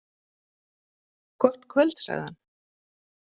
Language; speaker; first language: Icelandic; native; Icelandic